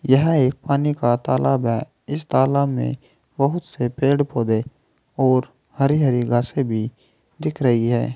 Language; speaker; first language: Hindi; native; Hindi